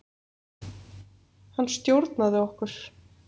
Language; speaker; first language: Icelandic; native; Icelandic